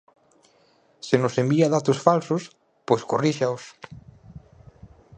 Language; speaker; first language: Galician; native; Galician